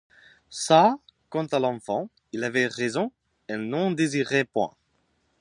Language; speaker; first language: French; non-native, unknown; English